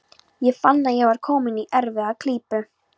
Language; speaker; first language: Icelandic; non-native, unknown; Polish